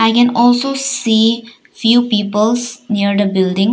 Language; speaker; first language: English; non-native, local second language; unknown